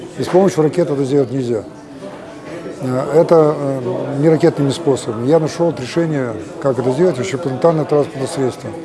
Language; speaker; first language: Russian; native; Russian